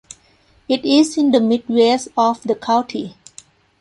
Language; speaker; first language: English; non-native, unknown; Thai